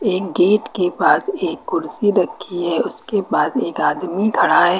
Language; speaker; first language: Hindi; native; Hindi